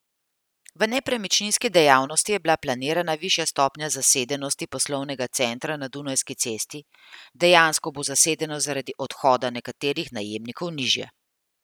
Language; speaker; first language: Slovenian; native; Slovenian